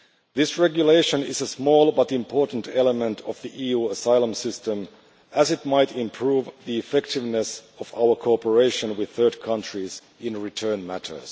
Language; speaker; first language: English; non-native, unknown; Finnish